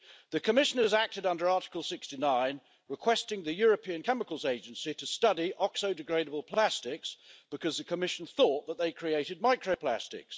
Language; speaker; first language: English; native; English